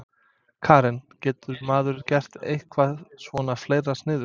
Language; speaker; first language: Icelandic; non-native, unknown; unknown